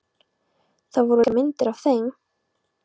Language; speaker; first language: Icelandic; non-native, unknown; Polish